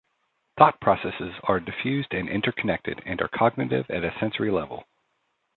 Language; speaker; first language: English; native; English